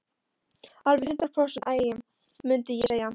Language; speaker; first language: Icelandic; non-native, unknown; Polish